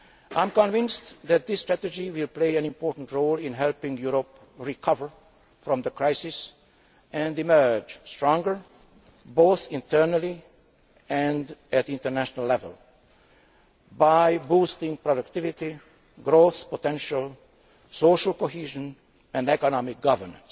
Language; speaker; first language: English; non-native, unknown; Hungarian